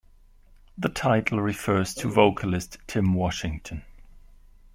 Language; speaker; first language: English; non-native, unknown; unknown